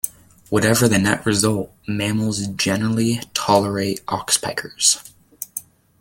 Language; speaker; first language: English; native; English